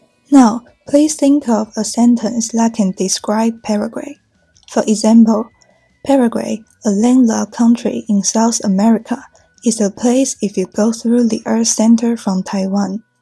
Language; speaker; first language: English; non-native, fluent; Chinese